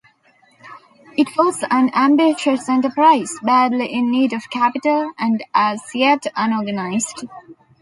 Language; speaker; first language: English; non-native, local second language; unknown